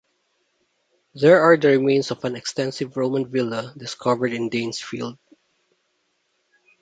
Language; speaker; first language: English; non-native, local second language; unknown